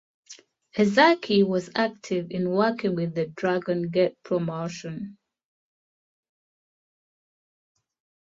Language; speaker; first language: English; non-native, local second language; Ganda